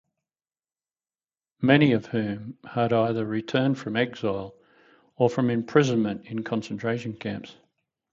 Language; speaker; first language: English; native; English